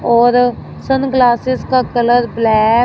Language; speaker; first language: Hindi; non-native, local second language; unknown